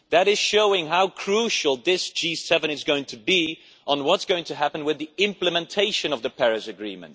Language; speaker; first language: English; non-native, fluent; Dutch